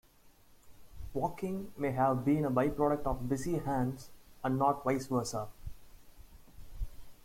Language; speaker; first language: English; non-native, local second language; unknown